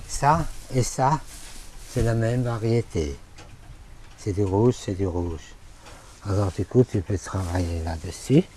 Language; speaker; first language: French; non-native, fluent; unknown